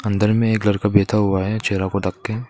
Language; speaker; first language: Hindi; non-native, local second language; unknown